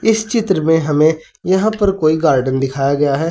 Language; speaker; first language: Hindi; native; Hindi